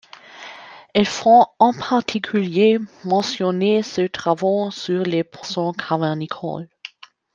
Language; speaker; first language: French; non-native, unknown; German